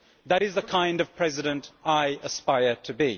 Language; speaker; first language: English; native; English